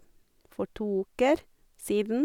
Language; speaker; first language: Norwegian; non-native, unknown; Portuguese